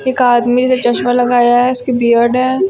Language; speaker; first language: Hindi; native; Hindi